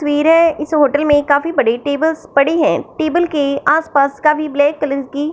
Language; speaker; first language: Hindi; non-native, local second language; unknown